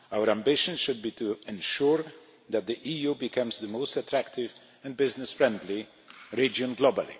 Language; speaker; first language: English; non-native, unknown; Polish